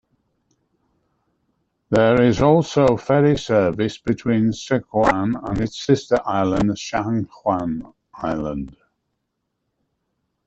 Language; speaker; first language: English; native; English